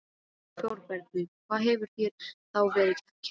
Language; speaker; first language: Icelandic; non-native, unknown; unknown